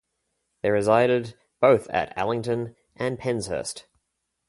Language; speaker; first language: English; native; English